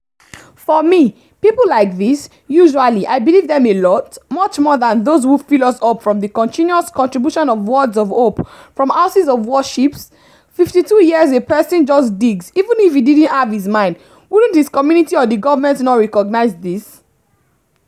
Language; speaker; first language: English; non-native, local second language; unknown